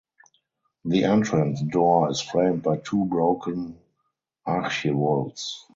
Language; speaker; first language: English; non-native, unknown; German